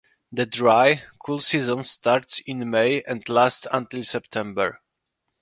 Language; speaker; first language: English; non-native, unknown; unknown